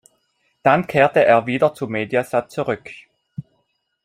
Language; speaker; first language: German; non-native, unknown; Italian